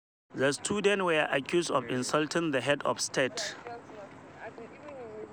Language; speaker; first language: English; non-native, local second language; Hausa